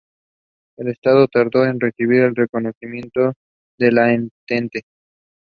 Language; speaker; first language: English; non-native, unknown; Spanish